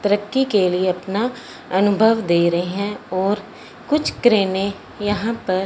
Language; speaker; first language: Hindi; non-native, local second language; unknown